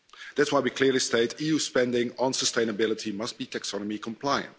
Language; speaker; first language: English; non-native, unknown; Dutch